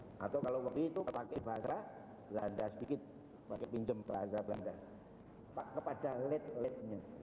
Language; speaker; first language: Indonesian; non-native, local second language; Javanese